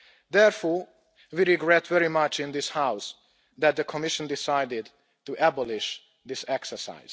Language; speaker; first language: English; non-native, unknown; Hungarian